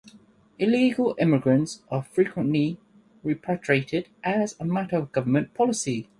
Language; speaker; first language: English; native; English